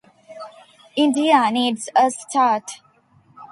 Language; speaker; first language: English; non-native, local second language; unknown